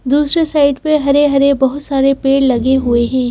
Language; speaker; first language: Hindi; native; Hindi